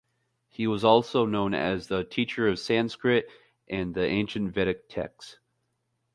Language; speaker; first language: English; native; English